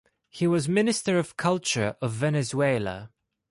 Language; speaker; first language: English; non-native, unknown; Greek